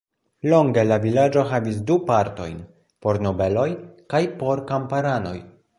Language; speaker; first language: Esperanto; non-native, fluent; Polish